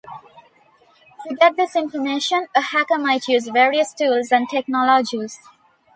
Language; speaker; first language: English; non-native, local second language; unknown